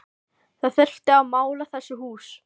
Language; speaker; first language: Icelandic; non-native, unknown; Filipino